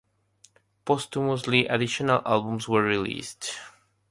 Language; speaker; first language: English; non-native, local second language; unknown